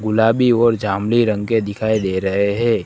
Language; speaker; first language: Hindi; non-native, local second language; Gujarati